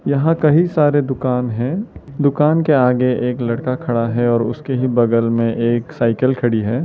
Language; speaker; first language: Hindi; non-native, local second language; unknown